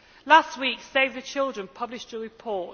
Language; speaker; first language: English; native; English